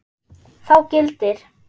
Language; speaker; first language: Icelandic; non-native, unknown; German